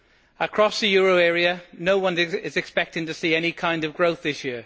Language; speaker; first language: English; native; English